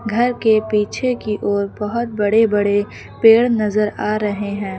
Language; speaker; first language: Hindi; native; Hindi